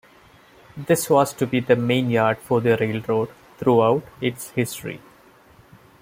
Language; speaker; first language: English; non-native, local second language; Malayalam